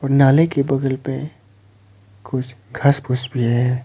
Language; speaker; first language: Hindi; non-native, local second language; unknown